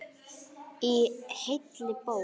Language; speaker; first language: Icelandic; native; Icelandic